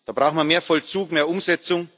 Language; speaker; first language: German; native; German